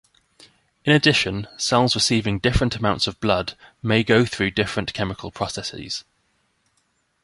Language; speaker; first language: English; native; English